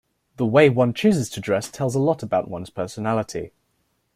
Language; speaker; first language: English; native; English